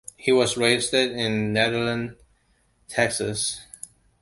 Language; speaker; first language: English; non-native, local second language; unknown